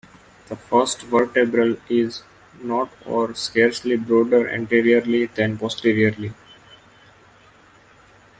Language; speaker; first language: English; non-native, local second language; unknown